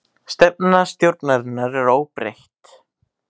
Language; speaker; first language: Icelandic; native; Icelandic